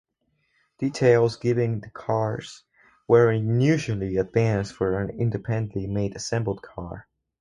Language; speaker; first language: English; non-native, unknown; Spanish